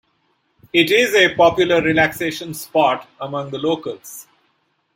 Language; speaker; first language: English; non-native, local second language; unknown